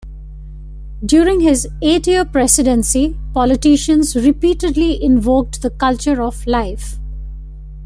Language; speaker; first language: English; non-native, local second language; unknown